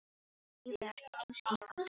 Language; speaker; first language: Icelandic; non-native, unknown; Filipino